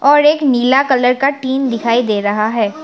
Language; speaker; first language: Hindi; non-native, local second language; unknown